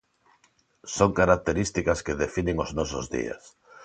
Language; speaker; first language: Galician; non-native, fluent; Spanish